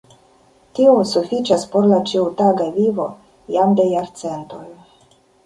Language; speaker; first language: Esperanto; non-native, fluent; Russian